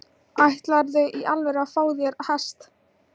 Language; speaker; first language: Icelandic; non-native, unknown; Thai